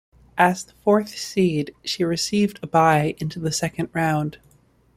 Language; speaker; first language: English; native; English